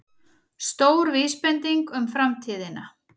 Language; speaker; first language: Icelandic; native; Icelandic